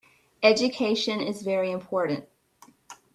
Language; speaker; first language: English; native; English